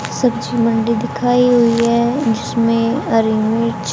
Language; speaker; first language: Hindi; native; Hindi